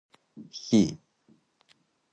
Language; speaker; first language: English; non-native, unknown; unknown